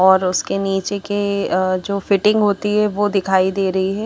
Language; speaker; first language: Hindi; native; Hindi